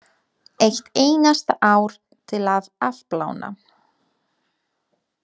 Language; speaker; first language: Icelandic; non-native, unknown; Polish